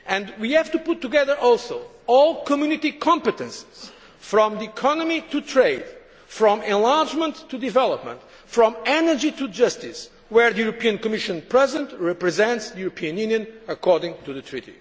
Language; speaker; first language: English; non-native, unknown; Portuguese